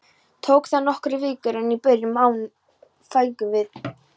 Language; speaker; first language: Icelandic; non-native, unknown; Polish